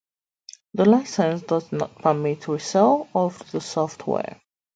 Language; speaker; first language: English; native; English